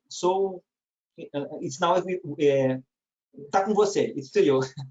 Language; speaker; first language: English; non-native, learner; Portuguese